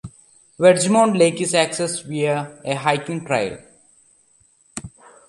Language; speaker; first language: English; non-native, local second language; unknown